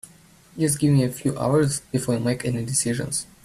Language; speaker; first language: English; native; English